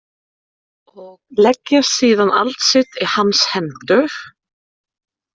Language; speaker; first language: Icelandic; non-native, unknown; German